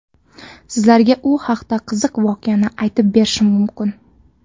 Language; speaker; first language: Uzbek; non-native, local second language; Kara-Kalpak